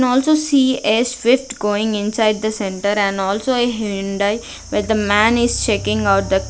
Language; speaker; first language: English; non-native, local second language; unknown